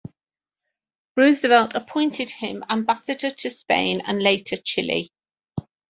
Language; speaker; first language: English; native; English